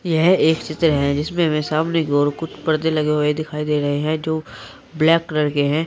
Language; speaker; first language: Hindi; native; Hindi